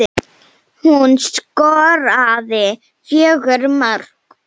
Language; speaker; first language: Icelandic; non-native, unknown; Slovenian